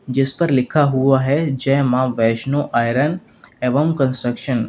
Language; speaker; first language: Hindi; native; Hindi